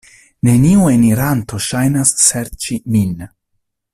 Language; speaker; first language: Esperanto; non-native, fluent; Italian